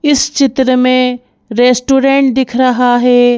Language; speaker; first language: Hindi; native; Hindi